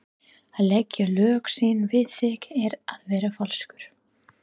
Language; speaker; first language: Icelandic; non-native, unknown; English